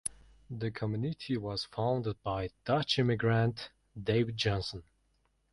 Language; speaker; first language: English; non-native, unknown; Mongolian